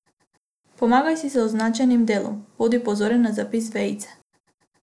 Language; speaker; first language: Slovenian; non-native, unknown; Macedonian